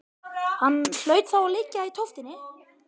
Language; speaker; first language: Icelandic; native; Icelandic